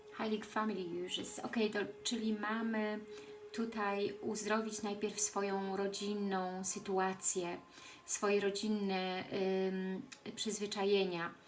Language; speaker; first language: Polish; early bilingual, heritage; Polish